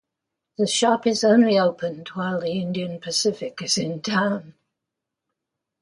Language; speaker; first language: English; native; English